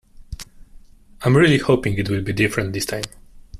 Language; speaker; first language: English; non-native, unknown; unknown